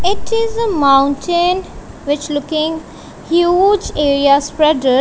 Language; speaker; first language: English; non-native, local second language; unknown